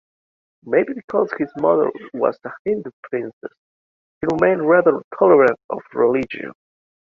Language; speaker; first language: English; native; English